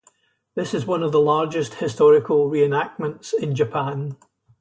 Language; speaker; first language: English; native; English